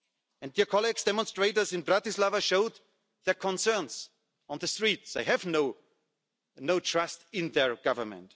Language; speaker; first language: English; non-native, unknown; German